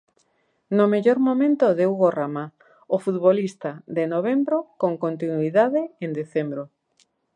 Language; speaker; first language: Galician; native; Galician